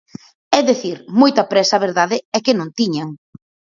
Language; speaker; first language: Galician; native; Galician